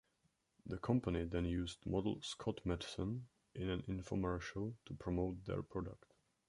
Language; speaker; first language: English; non-native, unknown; Czech